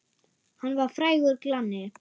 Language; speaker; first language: Icelandic; non-native, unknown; German